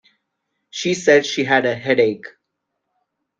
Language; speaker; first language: English; non-native, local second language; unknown